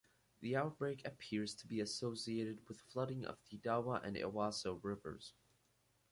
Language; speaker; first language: English; native; English